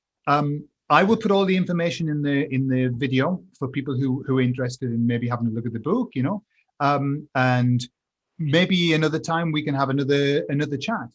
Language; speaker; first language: English; native; English